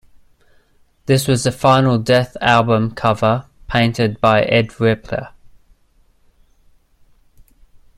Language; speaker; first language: English; native; English